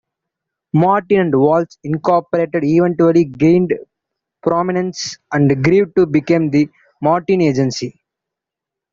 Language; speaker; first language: English; non-native, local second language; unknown